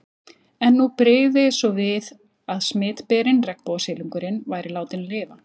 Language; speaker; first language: Icelandic; native; Icelandic